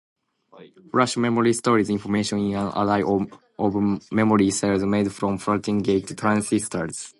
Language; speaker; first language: English; non-native, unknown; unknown